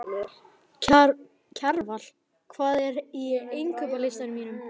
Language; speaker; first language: Icelandic; native; Icelandic